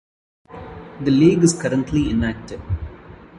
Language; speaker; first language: English; non-native, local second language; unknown